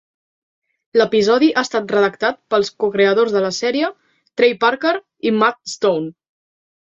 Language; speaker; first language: Catalan; native; Catalan